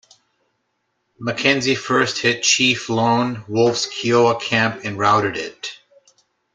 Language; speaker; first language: English; native; English